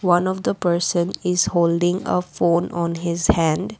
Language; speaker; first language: English; non-native, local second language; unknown